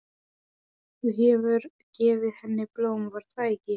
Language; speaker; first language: Icelandic; non-native, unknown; Polish